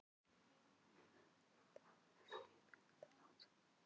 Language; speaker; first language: Icelandic; non-native, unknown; Filipino